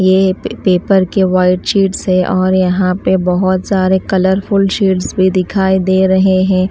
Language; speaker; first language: Hindi; native; Hindi